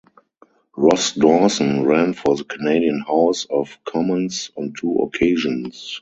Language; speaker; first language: English; non-native, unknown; German